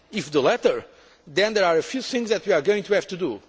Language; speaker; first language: English; non-native, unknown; Portuguese